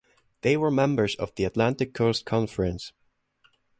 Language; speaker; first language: English; non-native, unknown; German